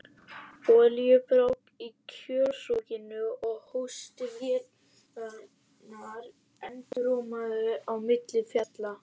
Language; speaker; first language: Icelandic; native; Icelandic